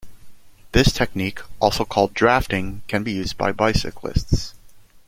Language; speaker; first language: English; native; English